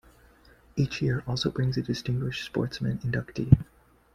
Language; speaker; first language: English; native; English